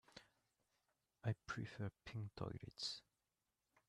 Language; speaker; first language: English; non-native, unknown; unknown